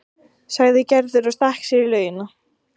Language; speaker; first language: Icelandic; native; Icelandic